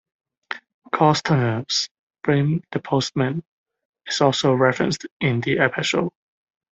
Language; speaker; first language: English; non-native, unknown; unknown